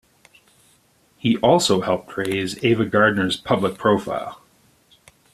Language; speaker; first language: English; native; English